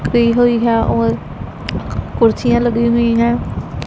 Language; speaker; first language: Hindi; non-native, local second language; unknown